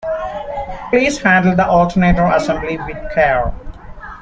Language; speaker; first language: English; non-native, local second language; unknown